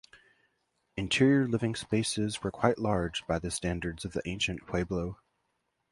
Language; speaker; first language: English; native; English